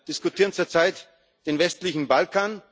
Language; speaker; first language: German; native; German